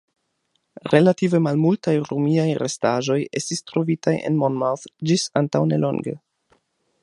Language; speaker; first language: Esperanto; non-native, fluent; German